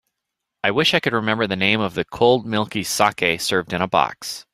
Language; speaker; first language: English; native; English